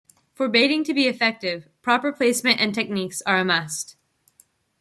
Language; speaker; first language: English; native; English